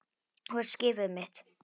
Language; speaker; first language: Icelandic; non-native, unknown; Polish